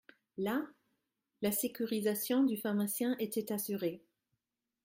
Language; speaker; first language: French; non-native, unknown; German